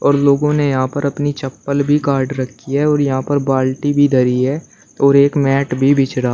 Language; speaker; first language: Hindi; native; Hindi